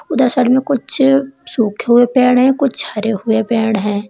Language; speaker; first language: Hindi; native; Hindi